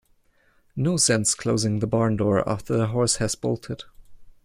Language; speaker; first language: English; non-native, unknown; German